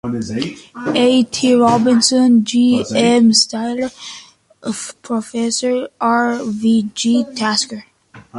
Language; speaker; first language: English; native; English